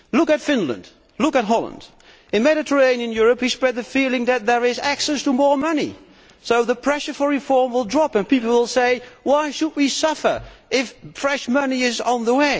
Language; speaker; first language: English; non-native, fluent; Dutch